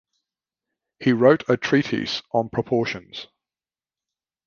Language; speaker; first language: English; native; English